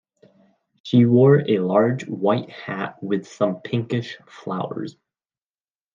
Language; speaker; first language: English; native; English